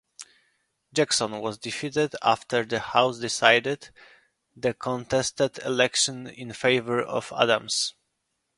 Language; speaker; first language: English; non-native, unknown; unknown